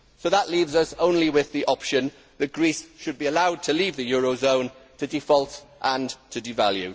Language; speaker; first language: English; native; English